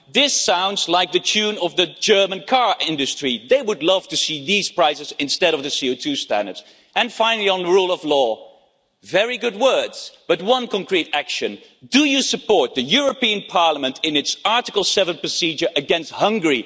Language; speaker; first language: English; non-native, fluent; Dutch